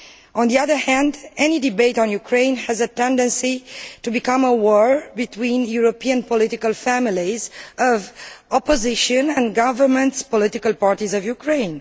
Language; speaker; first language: English; non-native, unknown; Romanian